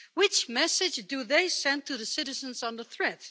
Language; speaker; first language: English; non-native, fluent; Dutch